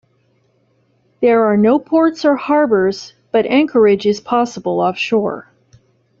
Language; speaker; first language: English; native; English